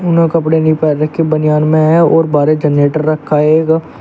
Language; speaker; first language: Hindi; native; Hindi